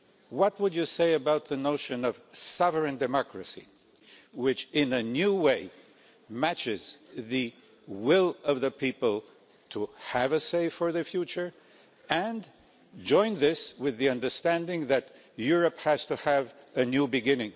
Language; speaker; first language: English; non-native, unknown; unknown